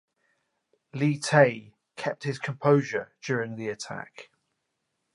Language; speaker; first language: English; native; English